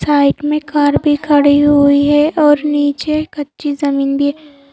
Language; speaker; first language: Hindi; native; Hindi